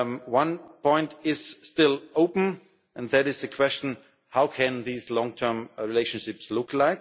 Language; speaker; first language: English; non-native, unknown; German